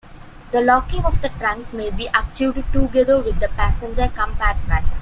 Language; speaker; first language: English; non-native, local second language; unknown